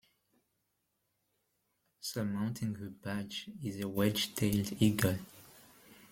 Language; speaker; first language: English; non-native, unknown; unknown